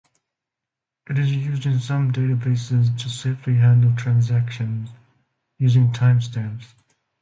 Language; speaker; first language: English; non-native, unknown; Finnish